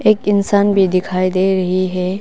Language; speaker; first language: Hindi; non-native, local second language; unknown